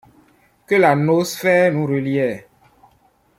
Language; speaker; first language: French; non-native, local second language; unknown